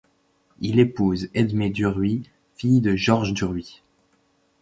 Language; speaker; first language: French; native; French